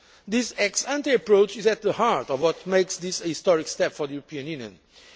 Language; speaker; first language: English; non-native, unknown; Portuguese